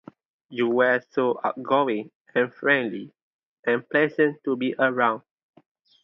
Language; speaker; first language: English; non-native, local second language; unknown